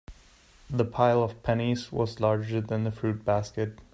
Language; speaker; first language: English; non-native, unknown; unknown